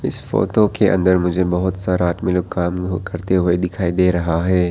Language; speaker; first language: Hindi; non-native, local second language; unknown